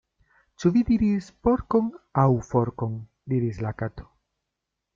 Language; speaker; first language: Esperanto; non-native, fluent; Spanish